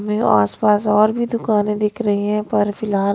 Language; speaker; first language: Hindi; non-native, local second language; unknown